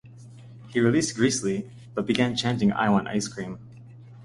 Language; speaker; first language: English; native; English